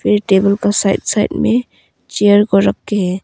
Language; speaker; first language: Hindi; early bilingual, other home language; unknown